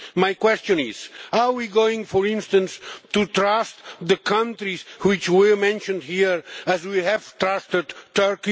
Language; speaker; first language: English; non-native, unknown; Catalan